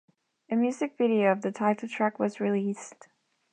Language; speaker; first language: English; non-native, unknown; Spanish